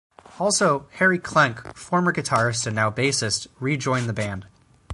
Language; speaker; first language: English; native; English